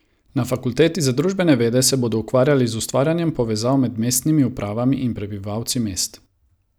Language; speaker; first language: Slovenian; non-native, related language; Croatian